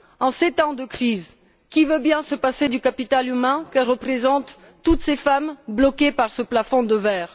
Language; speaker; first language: French; non-native, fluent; Bulgarian